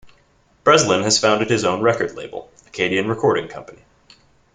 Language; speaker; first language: English; native; English